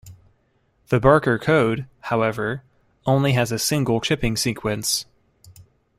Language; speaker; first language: English; native; English